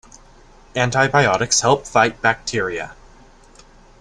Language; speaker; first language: English; native; English